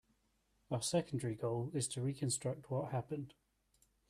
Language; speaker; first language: English; native; English